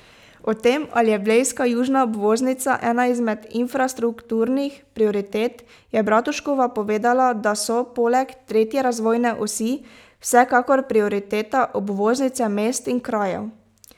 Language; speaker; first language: Slovenian; native; Slovenian